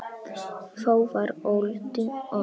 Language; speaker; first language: Icelandic; non-native, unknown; Polish